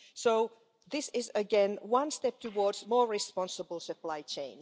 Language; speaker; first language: English; non-native, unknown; Finnish